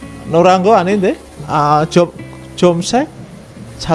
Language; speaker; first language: Korean; non-native, learner; Indonesian